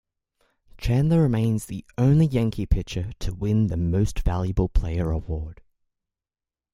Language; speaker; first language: English; native; English